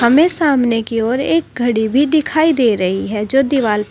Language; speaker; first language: Hindi; native; Hindi